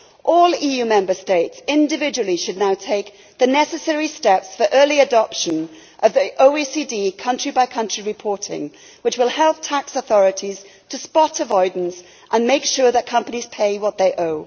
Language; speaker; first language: English; native; English